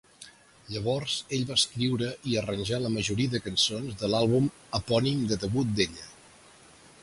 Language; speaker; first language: Catalan; native; Catalan